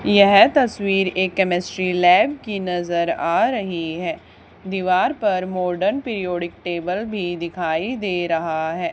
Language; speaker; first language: Hindi; native; Hindi